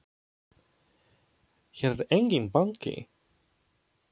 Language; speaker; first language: Icelandic; non-native, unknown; Polish